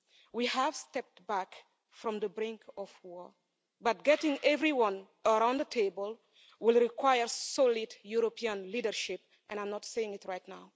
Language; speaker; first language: English; non-native, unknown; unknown